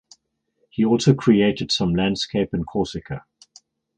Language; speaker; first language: English; native; English